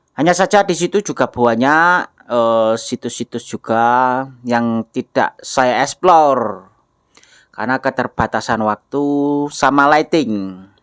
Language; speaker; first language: Indonesian; non-native, local second language; Javanese